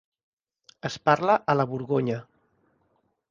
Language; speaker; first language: Catalan; native; Catalan